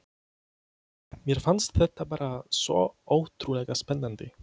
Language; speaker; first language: Icelandic; non-native, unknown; Polish